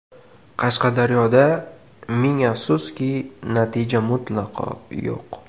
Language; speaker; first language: Uzbek; native; Uzbek